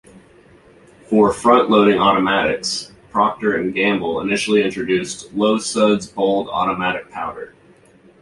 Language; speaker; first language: English; native; English